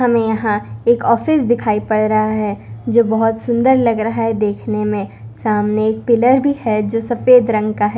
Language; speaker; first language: Hindi; non-native, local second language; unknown